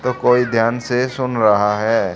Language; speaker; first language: Hindi; native; Hindi